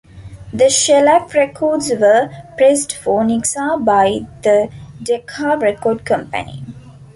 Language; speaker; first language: English; non-native, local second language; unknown